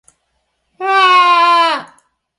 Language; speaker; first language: English; native; English